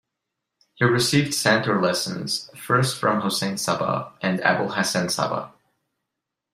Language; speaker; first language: English; non-native, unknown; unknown